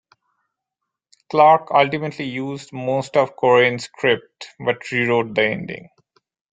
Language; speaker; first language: English; non-native, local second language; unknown